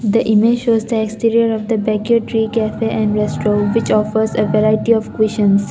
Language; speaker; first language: English; non-native, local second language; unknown